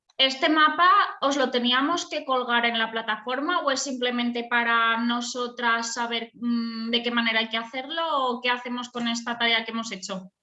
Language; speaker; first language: Spanish; native; Spanish